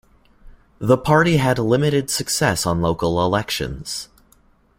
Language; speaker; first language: English; native; English